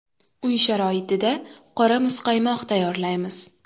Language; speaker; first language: Uzbek; native; Uzbek